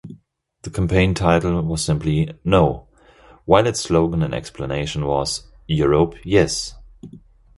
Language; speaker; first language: English; non-native, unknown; German